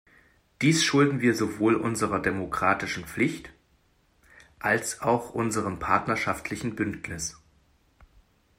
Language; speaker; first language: German; native; German